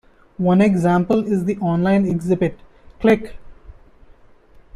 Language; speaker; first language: English; non-native, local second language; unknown